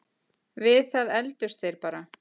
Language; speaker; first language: Icelandic; native; Icelandic